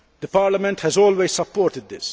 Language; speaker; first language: English; non-native, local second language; Maltese